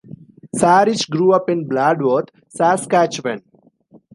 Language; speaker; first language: English; non-native, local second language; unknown